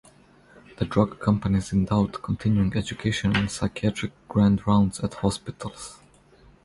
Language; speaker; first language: English; non-native, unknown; Croatian